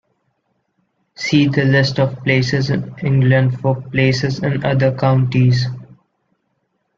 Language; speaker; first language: English; non-native, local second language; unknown